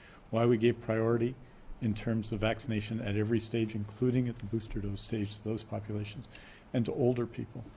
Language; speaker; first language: English; native; English